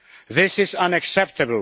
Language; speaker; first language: English; non-native, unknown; Polish